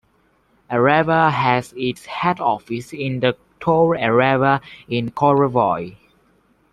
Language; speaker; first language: English; native; English